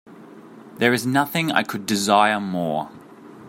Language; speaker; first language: English; native; English